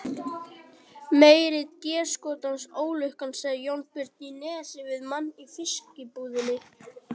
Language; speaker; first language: Icelandic; native; Icelandic